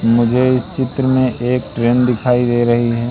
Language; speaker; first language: Hindi; native; Hindi